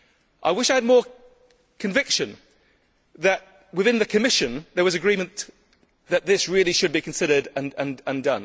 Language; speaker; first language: English; native; English